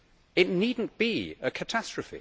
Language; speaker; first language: English; native; English